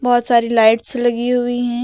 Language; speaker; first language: Hindi; native; Hindi